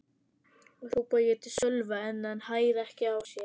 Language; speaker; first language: Icelandic; native; Icelandic